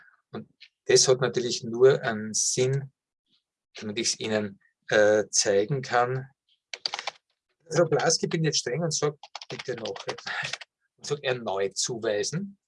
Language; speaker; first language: German; native; German